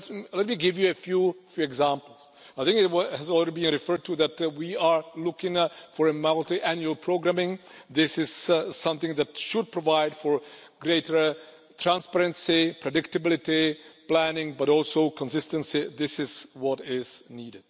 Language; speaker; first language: English; non-native, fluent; Czech